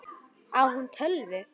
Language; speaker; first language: Icelandic; native; Icelandic